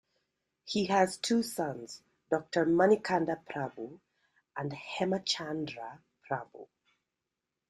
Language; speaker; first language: English; native; English